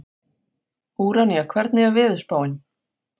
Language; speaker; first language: Icelandic; non-native, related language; Faroese